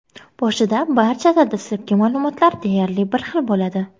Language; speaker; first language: Uzbek; non-native, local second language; Kara-Kalpak